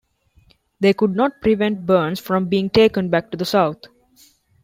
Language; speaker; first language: English; non-native, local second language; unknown